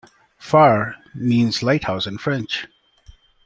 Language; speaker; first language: English; non-native, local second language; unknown